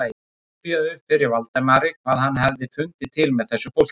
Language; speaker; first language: Icelandic; native; Icelandic